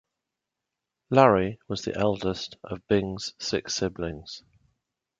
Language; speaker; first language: English; native; English